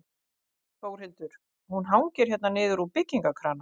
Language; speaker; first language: Icelandic; native; Icelandic